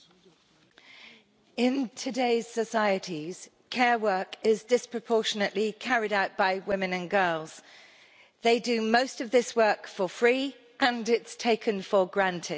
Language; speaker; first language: English; native; English